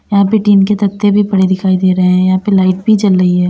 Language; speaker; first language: Hindi; native; Hindi